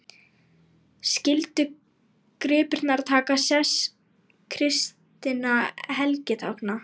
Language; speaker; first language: Icelandic; non-native, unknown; Lithuanian